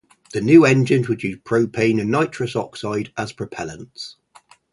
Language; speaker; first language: English; native; English